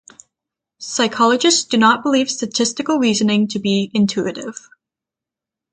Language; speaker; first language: English; native; English